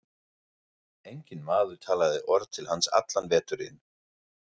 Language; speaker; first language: Icelandic; non-native, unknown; German